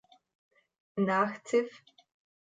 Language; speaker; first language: German; native; German